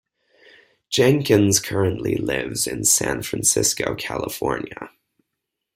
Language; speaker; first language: English; native; English